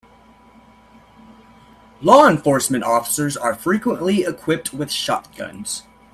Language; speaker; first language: English; native; English